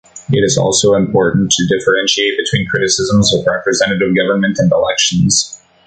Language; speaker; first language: English; native; English